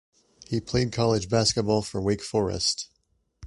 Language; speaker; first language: English; native; English